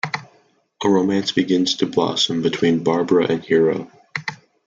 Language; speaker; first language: English; native; English